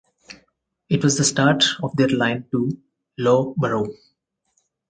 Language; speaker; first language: English; non-native, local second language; Telugu